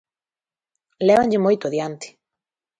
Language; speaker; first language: Galician; native; Galician